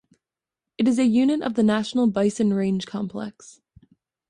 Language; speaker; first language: English; native; English